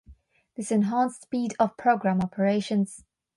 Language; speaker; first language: English; non-native, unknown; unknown